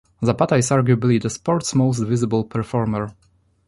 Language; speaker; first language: English; non-native, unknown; Polish